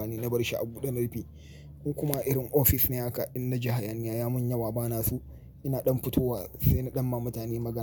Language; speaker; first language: Hausa; native; Hausa